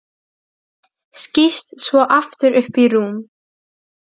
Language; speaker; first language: Icelandic; non-native, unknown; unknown